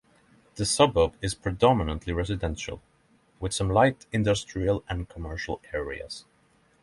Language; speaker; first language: English; non-native, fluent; Norwegian